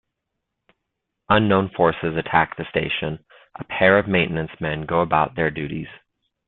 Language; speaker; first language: English; native; English